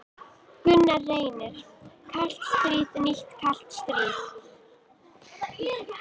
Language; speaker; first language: Icelandic; native; Icelandic